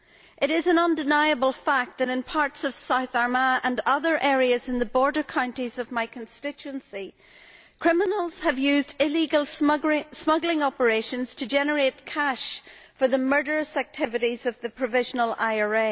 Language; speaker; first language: English; native; English